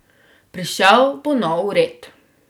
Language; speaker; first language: Slovenian; native; Slovenian